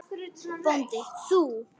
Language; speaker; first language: Icelandic; native; Icelandic